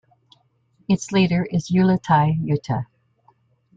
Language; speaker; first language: English; native; English